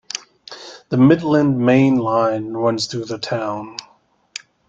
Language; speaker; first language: English; native; English